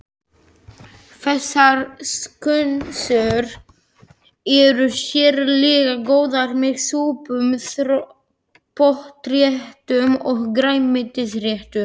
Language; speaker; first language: Icelandic; non-native, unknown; Slovak